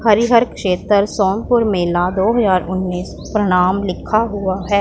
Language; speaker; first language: Hindi; non-native, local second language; Punjabi